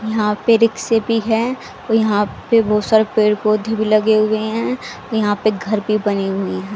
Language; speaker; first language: Hindi; native; Hindi